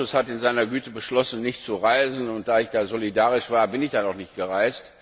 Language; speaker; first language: German; non-native, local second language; Luxembourgish